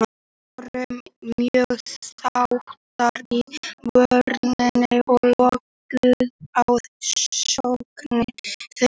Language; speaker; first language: Icelandic; native; Icelandic